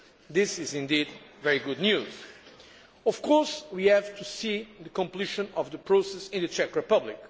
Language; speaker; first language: English; non-native, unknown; Portuguese